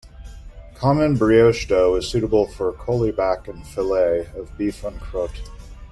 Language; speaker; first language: English; native; English